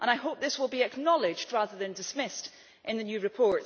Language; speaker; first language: English; native; English